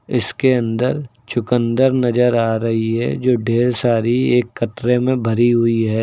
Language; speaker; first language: Hindi; native; Hindi